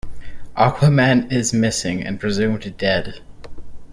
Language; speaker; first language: English; native; English